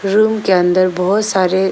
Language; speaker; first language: Hindi; non-native, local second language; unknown